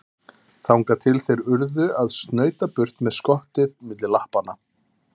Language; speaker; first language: Icelandic; native; Icelandic